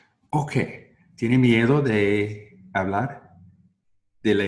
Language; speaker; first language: Spanish; non-native, learner; English